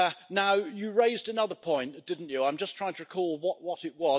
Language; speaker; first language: English; native; English